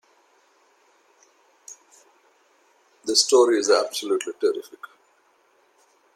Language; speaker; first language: English; non-native, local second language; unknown